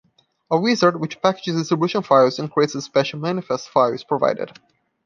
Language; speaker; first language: English; non-native, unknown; Portuguese